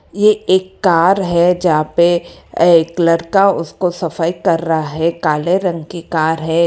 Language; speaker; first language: Hindi; non-native, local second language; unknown